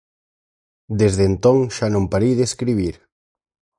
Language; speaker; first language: Galician; native; Galician